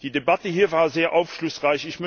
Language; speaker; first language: German; non-native, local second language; Luxembourgish